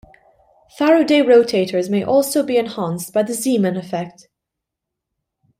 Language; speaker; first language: English; non-native, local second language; Maltese